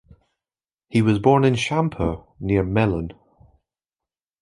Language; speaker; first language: English; native; English